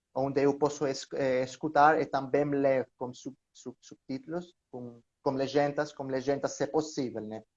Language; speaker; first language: Portuguese; non-native, learner; Greek